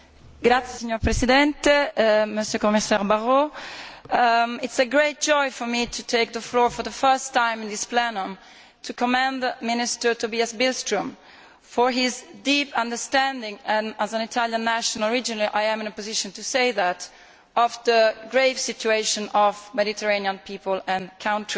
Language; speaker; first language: English; non-native, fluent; Italian